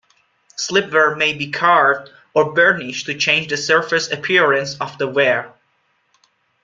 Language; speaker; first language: English; non-native, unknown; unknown